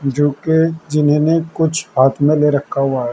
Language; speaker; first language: Hindi; native; Hindi